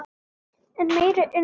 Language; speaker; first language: Icelandic; native; Icelandic